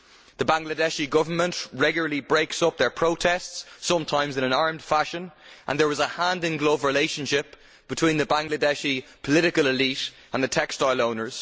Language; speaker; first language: English; native; English